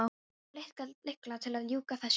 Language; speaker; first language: Icelandic; non-native, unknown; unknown